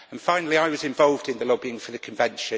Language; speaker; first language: English; native; English